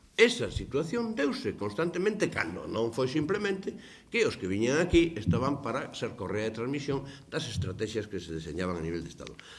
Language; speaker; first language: Galician; native; Galician